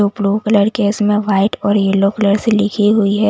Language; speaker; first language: Hindi; native; Hindi